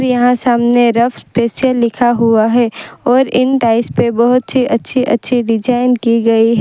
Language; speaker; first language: Hindi; non-native, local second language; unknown